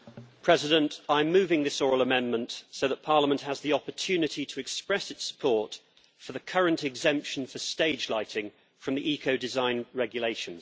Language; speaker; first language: English; native; English